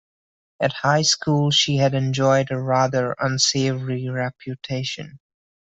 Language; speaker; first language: English; non-native, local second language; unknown